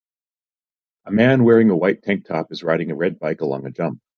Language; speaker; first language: English; native; English